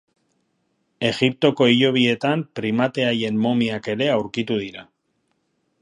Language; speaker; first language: Basque; native; Basque